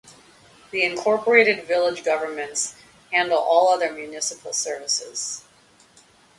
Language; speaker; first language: English; native; English